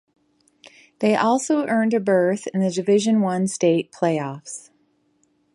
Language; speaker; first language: English; native; English